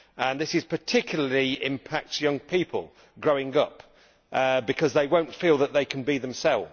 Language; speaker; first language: English; native; English